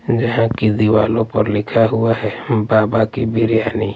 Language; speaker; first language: Hindi; native; Hindi